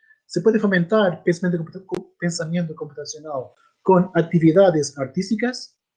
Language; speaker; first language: Spanish; non-native, related language; Portuguese